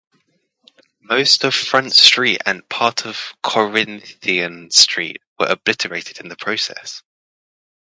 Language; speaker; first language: English; native; English